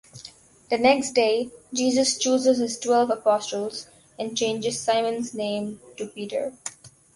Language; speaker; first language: English; non-native, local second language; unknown